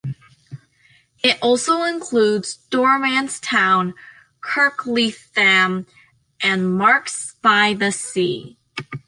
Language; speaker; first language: English; native; English